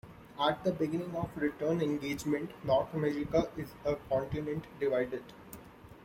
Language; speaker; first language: English; non-native, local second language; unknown